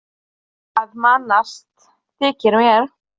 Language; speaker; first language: Icelandic; non-native, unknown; Polish